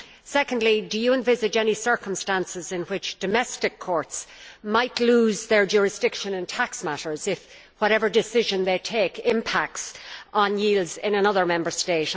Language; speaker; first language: English; native; English